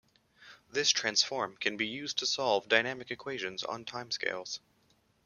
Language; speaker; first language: English; native; English